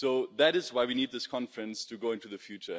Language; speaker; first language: English; non-native, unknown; German